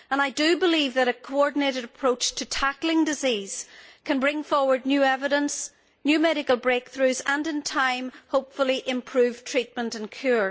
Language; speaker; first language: English; native; English